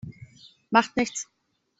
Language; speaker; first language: German; native; German